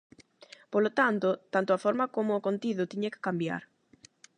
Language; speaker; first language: Galician; non-native, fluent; Spanish